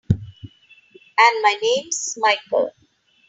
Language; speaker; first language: English; non-native, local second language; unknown